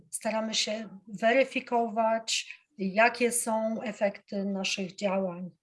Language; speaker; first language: Polish; native; Polish